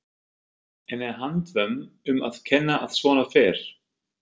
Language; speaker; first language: Icelandic; non-native, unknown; German